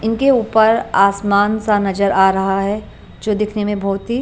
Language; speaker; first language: Hindi; non-native, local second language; Punjabi